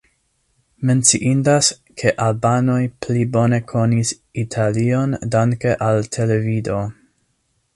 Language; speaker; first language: Esperanto; non-native, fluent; English